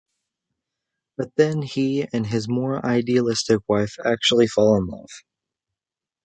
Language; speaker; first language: English; native; English